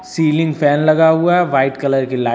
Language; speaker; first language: Hindi; native; Hindi